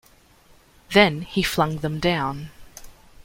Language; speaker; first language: English; native; English